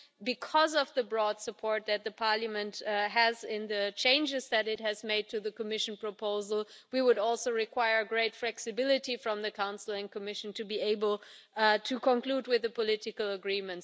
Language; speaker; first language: English; non-native, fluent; German